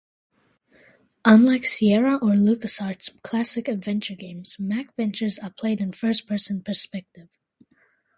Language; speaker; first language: English; native; English